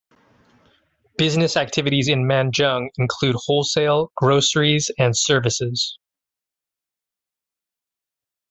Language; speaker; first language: English; native; English